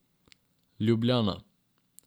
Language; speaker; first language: Slovenian; non-native, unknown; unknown